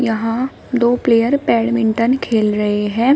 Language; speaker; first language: Hindi; native; Hindi